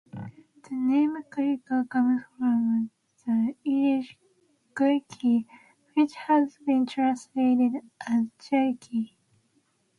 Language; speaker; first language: English; non-native, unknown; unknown